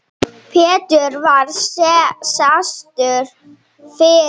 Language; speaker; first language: Icelandic; non-native, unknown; Slovenian